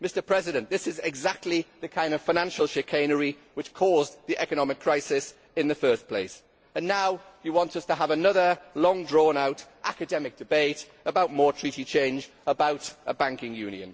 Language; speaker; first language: English; native; English